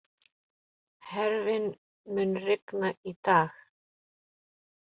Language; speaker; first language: Icelandic; non-native, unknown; Polish